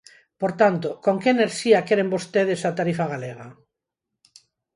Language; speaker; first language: Galician; non-native, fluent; Spanish